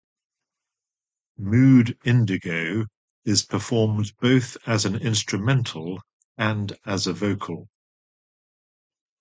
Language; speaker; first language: English; native; English